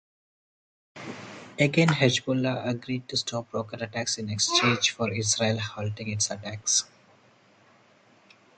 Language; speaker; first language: English; non-native, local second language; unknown